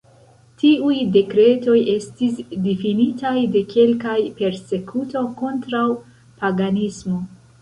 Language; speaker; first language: Esperanto; non-native, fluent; Central Kurdish